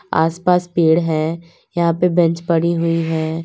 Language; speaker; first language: Hindi; native; Hindi